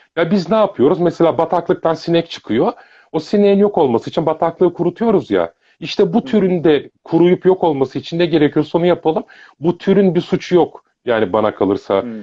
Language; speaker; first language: Turkish; early bilingual, heritage; Turkish